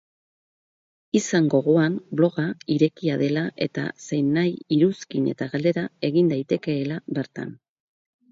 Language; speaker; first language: Basque; native; Basque